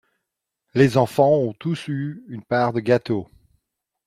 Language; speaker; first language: French; non-native, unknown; Dutch